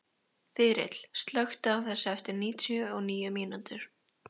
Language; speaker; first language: Icelandic; native; Icelandic